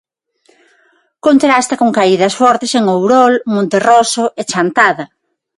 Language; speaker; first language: Galician; non-native, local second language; Spanish